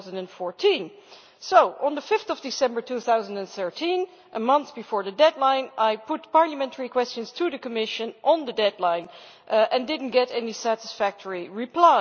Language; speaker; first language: English; non-native, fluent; Dutch